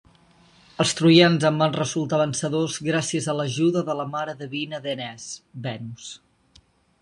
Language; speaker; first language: Catalan; native; Catalan